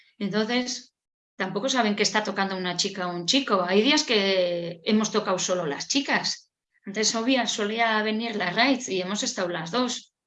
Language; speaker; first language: Spanish; non-native, local second language; Basque